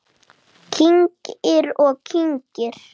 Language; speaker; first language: Icelandic; native; Icelandic